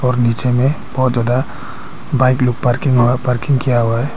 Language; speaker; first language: Hindi; non-native, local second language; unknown